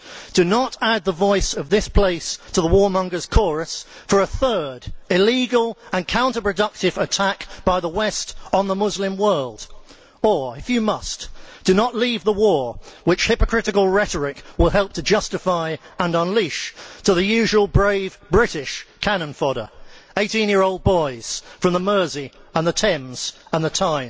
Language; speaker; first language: English; native; English